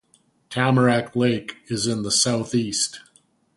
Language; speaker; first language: English; native; English